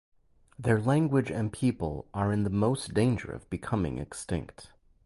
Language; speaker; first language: English; native; English